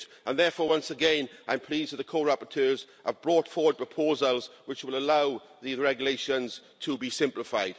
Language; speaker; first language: English; native; English